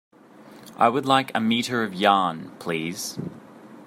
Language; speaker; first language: English; native; English